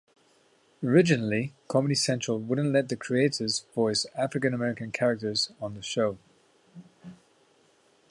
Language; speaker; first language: English; native; English